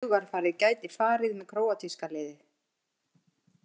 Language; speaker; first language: Icelandic; native; Icelandic